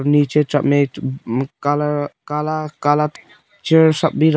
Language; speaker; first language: Hindi; non-native, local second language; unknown